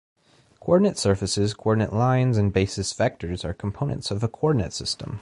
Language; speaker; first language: English; native; English